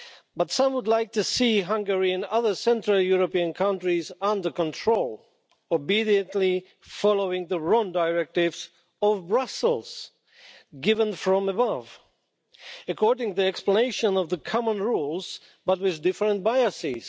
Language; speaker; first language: English; non-native, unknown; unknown